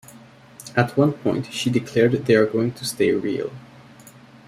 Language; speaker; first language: English; native; English